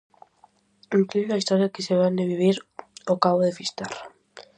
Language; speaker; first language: Galician; native; Galician